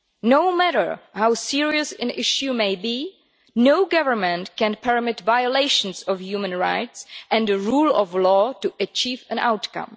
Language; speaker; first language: English; non-native, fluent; Czech